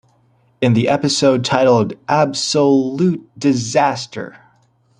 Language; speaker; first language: English; native; English